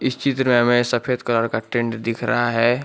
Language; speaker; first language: Hindi; native; Hindi